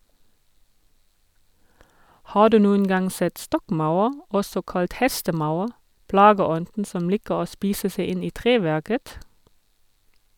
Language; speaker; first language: Norwegian; non-native, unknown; German